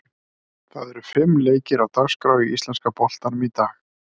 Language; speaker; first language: Icelandic; native; Icelandic